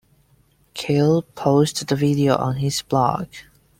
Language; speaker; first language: English; non-native, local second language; Cantonese